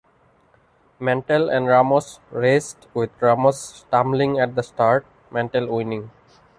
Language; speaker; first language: English; non-native, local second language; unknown